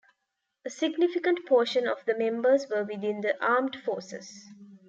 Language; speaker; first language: English; non-native, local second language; Tamil